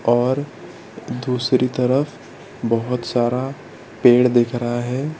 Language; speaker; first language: Hindi; non-native, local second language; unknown